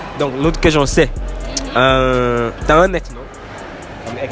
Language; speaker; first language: French; non-native, local second language; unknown